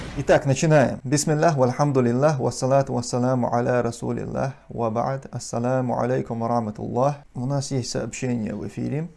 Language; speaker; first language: Russian; non-native, local second language; Chechen